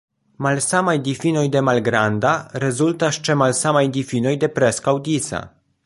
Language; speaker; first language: Esperanto; non-native, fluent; Polish